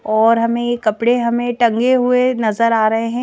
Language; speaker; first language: Hindi; native; Hindi